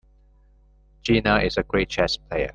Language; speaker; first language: English; non-native, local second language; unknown